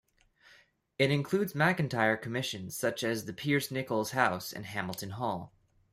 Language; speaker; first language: English; native; English